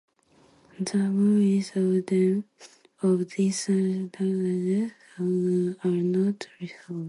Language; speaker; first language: English; non-native, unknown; Japanese